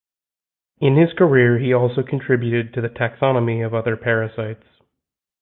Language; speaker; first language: English; native; English